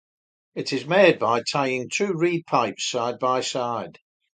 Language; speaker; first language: English; native; English